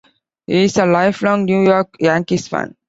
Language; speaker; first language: English; non-native, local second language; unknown